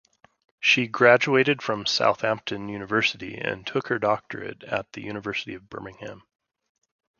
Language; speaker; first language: English; native; English